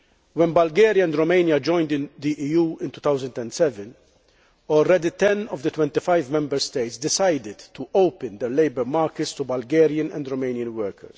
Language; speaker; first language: English; non-native, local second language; Maltese